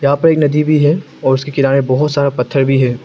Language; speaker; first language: Hindi; non-native, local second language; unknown